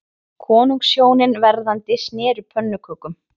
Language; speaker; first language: Icelandic; native; Icelandic